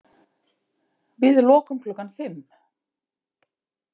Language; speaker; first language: Icelandic; native; Icelandic